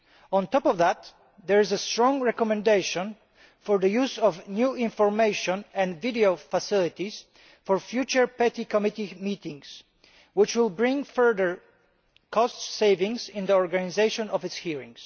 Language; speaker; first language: English; non-native, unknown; Polish